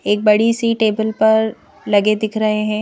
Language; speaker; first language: Hindi; native; Hindi